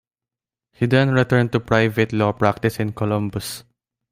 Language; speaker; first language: English; non-native, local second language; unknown